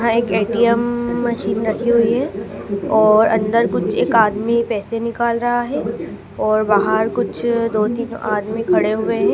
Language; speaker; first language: Hindi; native; Hindi